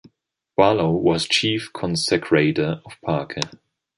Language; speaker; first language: English; non-native, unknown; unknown